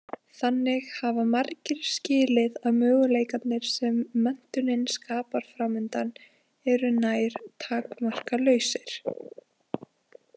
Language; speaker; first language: Icelandic; native; Icelandic